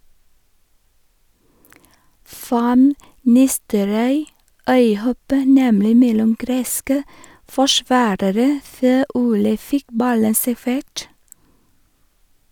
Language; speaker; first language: Norwegian; non-native, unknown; Vietnamese